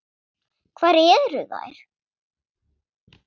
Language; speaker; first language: Icelandic; non-native, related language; Swedish